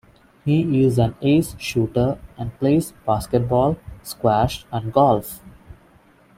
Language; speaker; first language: English; non-native, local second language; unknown